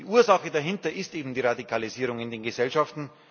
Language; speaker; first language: German; native; German